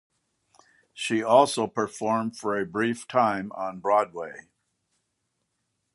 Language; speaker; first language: English; native; English